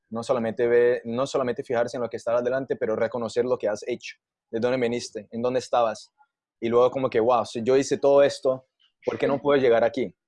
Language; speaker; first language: Spanish; non-native, fluent; Portuguese